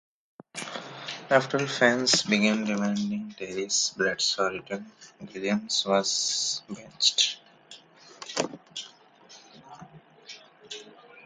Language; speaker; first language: English; non-native, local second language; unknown